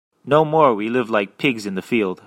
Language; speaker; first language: English; native; English